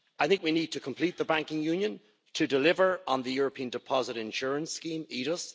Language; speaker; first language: English; native; English